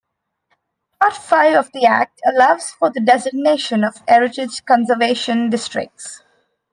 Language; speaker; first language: English; non-native, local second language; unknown